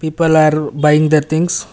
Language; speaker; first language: English; non-native, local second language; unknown